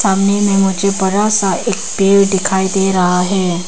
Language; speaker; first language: Hindi; non-native, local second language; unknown